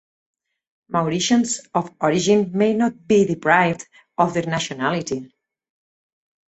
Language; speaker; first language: English; non-native, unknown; Catalan